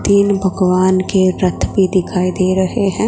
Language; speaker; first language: Hindi; non-native, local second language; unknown